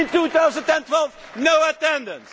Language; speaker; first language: English; non-native, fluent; Dutch